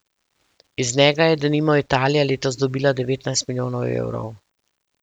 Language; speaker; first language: Slovenian; native; Slovenian